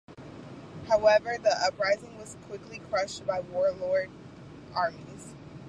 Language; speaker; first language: English; native; English